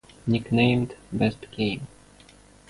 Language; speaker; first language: English; native; English